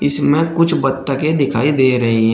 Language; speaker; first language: Hindi; native; Hindi